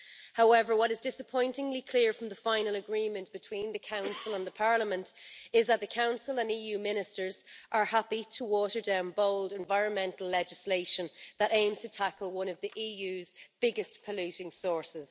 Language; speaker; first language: English; native; English